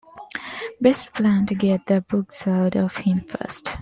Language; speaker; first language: English; non-native, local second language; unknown